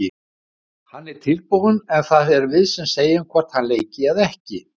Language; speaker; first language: Icelandic; native; Icelandic